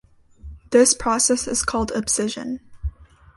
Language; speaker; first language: English; native; English